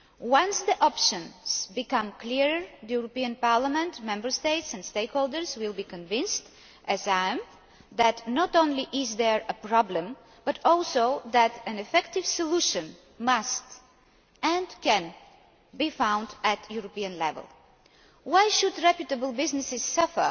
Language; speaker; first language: English; non-native, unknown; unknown